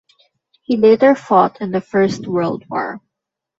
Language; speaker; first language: English; non-native, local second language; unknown